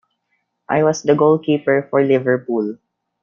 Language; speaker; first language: English; non-native, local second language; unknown